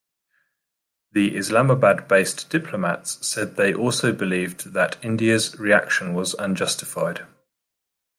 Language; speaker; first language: English; native; English